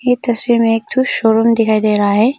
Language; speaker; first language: Hindi; non-native, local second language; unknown